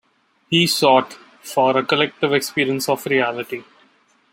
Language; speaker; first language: English; non-native, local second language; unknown